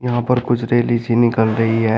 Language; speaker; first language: Hindi; native; Hindi